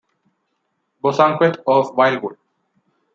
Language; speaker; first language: English; non-native, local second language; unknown